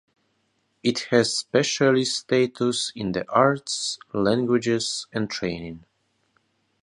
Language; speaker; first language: English; non-native, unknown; Russian